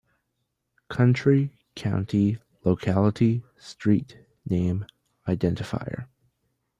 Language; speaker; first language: English; native; English